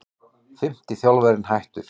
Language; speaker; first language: Icelandic; native; Icelandic